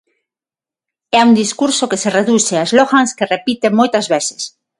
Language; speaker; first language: Galician; non-native, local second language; Spanish